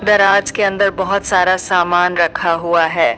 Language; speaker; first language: Hindi; native; Hindi